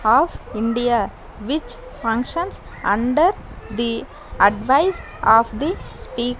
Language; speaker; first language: English; non-native, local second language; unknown